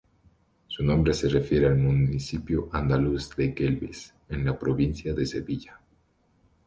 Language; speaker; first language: Spanish; native; Spanish